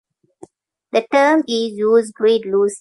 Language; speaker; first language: English; native; English